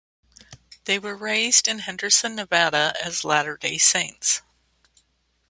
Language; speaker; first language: English; native; English